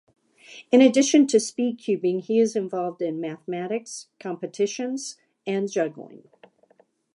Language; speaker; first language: English; native; English